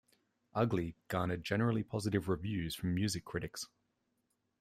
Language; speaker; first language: English; native; English